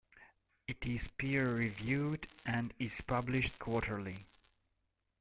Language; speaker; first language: English; non-native, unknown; Russian